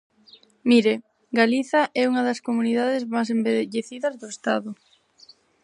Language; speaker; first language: Galician; non-native, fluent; Spanish